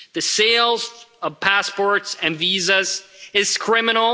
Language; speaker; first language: English; non-native, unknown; Swedish